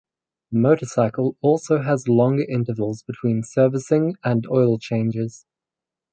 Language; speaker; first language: English; native; English